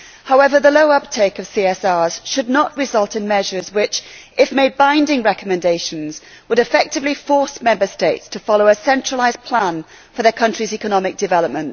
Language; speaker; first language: English; native; English